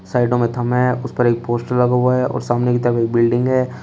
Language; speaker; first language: Hindi; native; Hindi